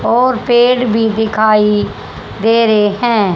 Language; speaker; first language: Hindi; native; Hindi